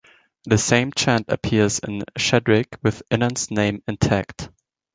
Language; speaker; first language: English; non-native, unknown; German